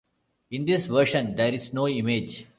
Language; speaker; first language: English; non-native, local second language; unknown